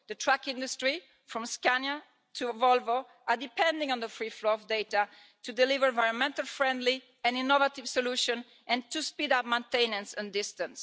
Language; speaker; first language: English; non-native, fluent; Italian